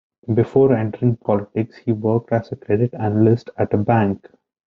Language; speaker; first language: English; non-native, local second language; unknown